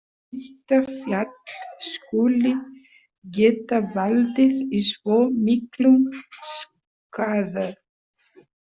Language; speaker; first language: Icelandic; non-native, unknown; Portuguese